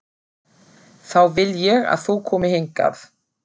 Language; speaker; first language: Icelandic; non-native, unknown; German